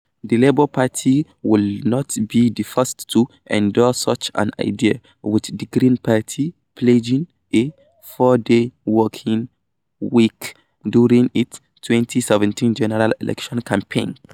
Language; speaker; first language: English; non-native, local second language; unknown